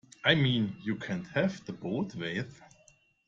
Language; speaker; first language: English; non-native, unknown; German